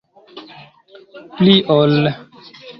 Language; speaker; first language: Esperanto; non-native, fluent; Chinese